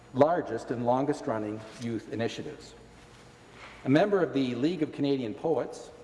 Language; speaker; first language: English; native; English